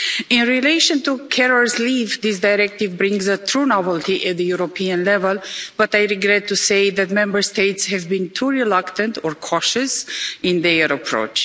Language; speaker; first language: English; non-native, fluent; Romanian